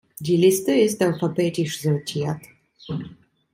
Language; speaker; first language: German; non-native, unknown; Italian